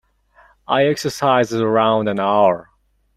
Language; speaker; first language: English; non-native, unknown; Mongolian